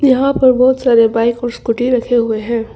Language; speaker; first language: Hindi; non-native, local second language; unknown